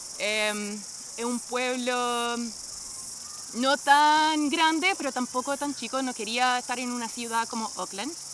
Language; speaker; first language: Spanish; non-native, fluent; English